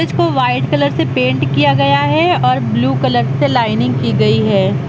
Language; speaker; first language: Hindi; native; Hindi